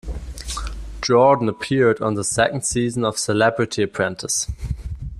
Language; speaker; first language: English; non-native, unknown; German